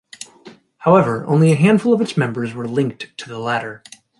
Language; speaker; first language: English; native; English